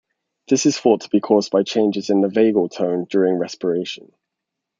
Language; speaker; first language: English; native; English